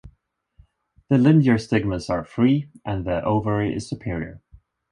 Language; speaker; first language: English; non-native, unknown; Swedish